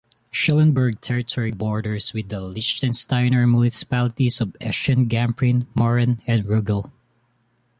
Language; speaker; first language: English; non-native, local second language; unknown